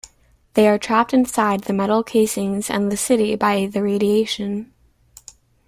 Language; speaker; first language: English; native; English